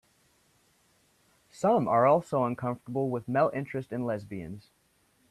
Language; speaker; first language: English; native; English